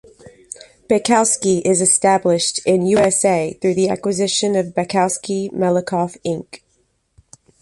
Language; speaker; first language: English; native; English